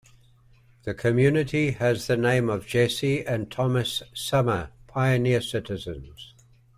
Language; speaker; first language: English; native; English